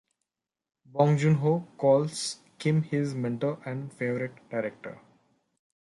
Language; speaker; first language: English; non-native, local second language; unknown